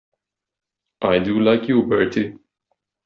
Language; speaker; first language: English; non-native, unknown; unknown